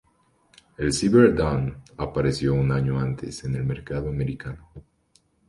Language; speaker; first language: Spanish; native; Spanish